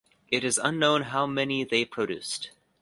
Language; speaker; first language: English; native; English